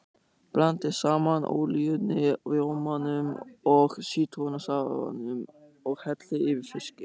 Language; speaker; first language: Icelandic; non-native, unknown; German